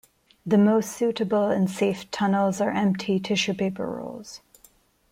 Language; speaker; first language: English; non-native, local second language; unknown